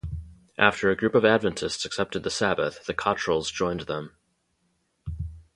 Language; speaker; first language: English; native; English